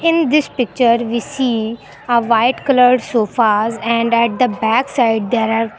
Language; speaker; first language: English; non-native, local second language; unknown